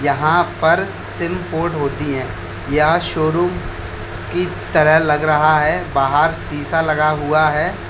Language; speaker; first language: Hindi; native; Hindi